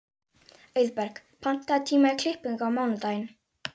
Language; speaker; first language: Icelandic; native; Icelandic